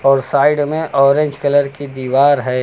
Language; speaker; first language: Hindi; native; Hindi